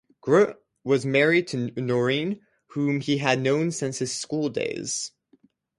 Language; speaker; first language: English; native; English